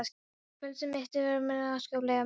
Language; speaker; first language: Icelandic; non-native, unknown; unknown